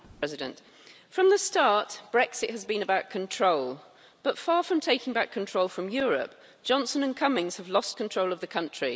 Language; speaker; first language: English; native; English